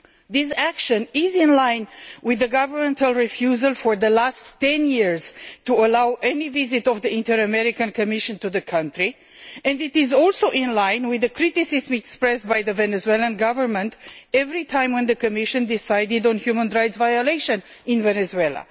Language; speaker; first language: English; non-native, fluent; Romanian